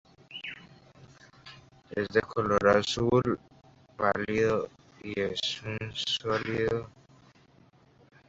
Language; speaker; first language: Spanish; native; Spanish